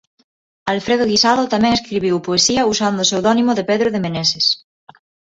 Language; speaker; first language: Galician; non-native, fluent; Spanish